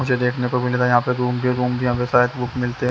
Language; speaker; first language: Hindi; native; Hindi